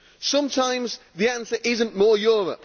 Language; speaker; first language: English; native; English